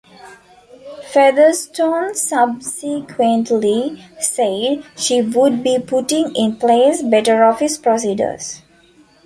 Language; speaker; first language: English; non-native, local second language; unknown